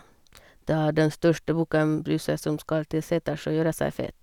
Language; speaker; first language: Norwegian; non-native, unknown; Hungarian